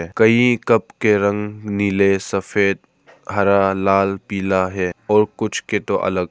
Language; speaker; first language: Hindi; non-native, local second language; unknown